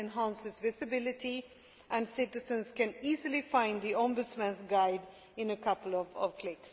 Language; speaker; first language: English; non-native, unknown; Swedish